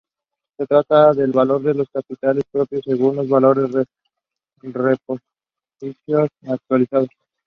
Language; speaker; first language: English; non-native, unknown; Spanish